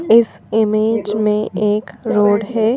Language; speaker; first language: Hindi; native; Hindi